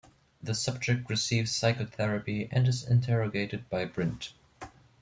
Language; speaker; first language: English; non-native, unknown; German